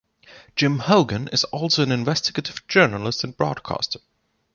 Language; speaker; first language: English; non-native, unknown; German